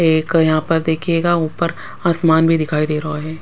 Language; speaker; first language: Hindi; non-native, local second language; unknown